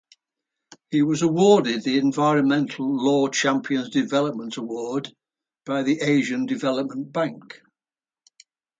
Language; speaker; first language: English; native; English